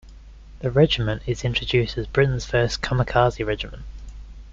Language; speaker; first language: English; native; English